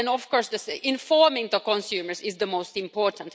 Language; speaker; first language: English; non-native, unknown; Finnish